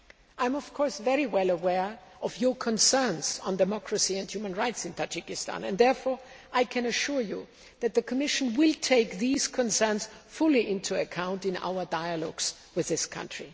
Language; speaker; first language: English; non-native, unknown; German